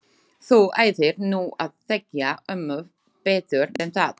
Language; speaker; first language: Icelandic; non-native, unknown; Slovak